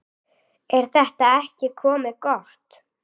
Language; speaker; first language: Icelandic; native; Icelandic